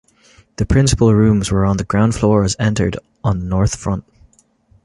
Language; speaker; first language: English; native; English